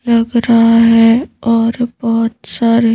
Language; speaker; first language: Hindi; native; Hindi